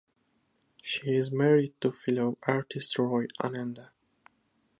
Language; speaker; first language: English; native; English